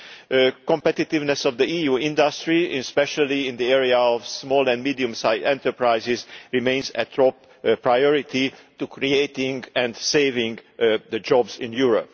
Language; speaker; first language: English; non-native, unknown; Hungarian